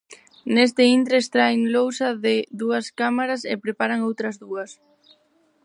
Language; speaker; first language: Galician; non-native, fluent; Spanish